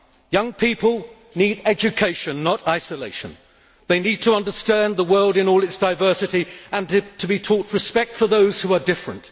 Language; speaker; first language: English; native; English